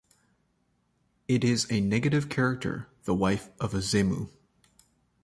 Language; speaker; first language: English; native; English